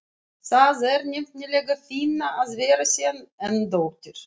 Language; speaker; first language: Icelandic; non-native, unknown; Russian